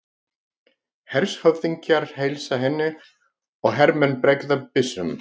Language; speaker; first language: Icelandic; non-native, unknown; Greek